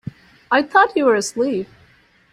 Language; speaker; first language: English; non-native, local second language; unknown